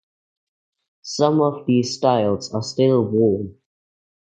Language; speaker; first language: English; non-native, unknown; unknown